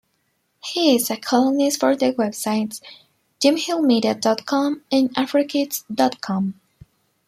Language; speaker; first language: English; non-native, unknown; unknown